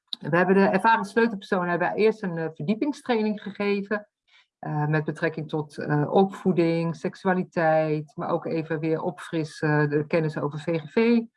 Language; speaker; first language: Dutch; native; Dutch